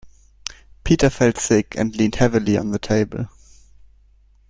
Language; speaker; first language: English; non-native, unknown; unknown